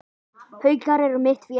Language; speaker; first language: Icelandic; native; Icelandic